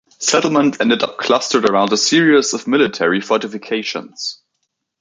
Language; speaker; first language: English; native; English